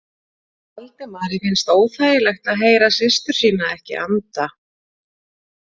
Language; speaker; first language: Icelandic; native; Icelandic